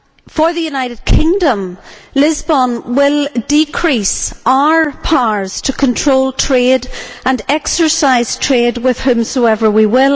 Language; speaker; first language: English; native; English